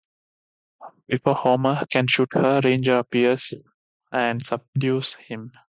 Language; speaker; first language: English; non-native, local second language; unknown